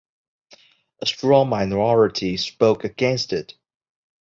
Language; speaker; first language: English; non-native, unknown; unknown